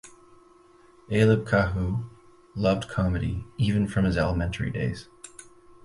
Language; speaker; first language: English; native; English